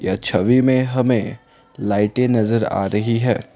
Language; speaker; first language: Hindi; non-native, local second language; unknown